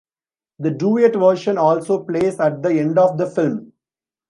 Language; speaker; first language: English; non-native, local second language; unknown